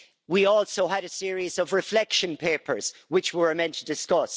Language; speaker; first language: English; native; English